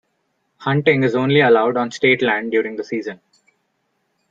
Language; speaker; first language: English; non-native, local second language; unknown